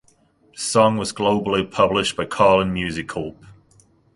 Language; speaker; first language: English; non-native, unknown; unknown